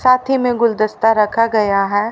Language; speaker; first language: Hindi; native; Hindi